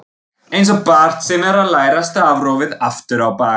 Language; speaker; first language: Icelandic; non-native, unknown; German